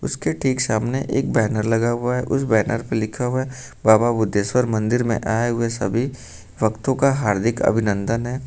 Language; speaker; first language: Hindi; native; Hindi